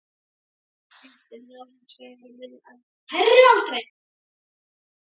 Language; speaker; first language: Icelandic; native; Icelandic